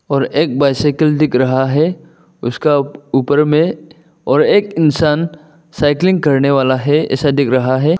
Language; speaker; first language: Hindi; non-native, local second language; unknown